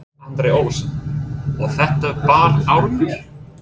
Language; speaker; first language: Icelandic; non-native, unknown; English